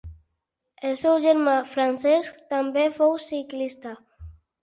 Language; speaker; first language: Catalan; non-native, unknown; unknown